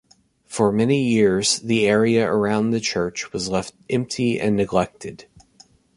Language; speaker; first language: English; native; English